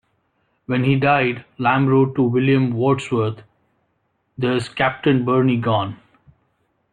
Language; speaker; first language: English; non-native, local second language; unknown